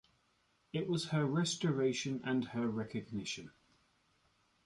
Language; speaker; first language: English; native; English